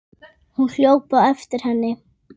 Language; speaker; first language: Icelandic; native; Icelandic